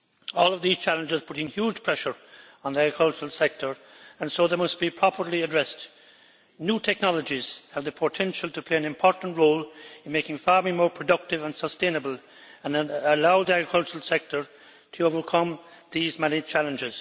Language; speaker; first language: English; native; English